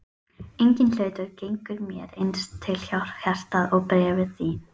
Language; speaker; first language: Icelandic; native; Icelandic